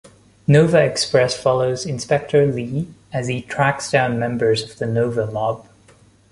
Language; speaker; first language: English; non-native, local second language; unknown